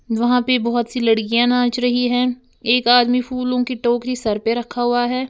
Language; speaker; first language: Hindi; native; Hindi